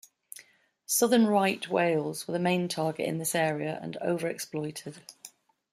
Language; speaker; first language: English; native; English